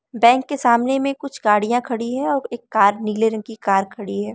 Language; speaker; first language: Hindi; non-native, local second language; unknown